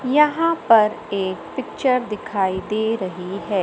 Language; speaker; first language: Hindi; native; Hindi